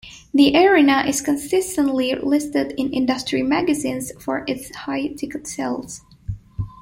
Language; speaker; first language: English; non-native, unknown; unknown